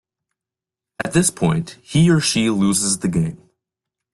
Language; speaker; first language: English; native; English